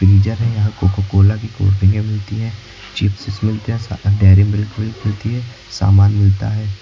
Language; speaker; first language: Hindi; native; Hindi